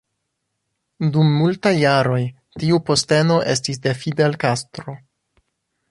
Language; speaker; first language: Esperanto; non-native, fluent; English